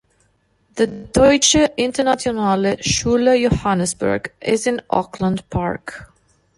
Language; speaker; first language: English; non-native, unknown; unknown